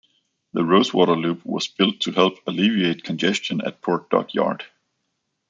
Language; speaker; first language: English; non-native, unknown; Danish